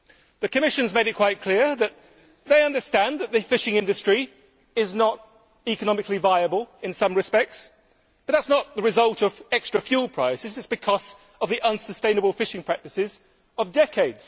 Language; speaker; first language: English; native; English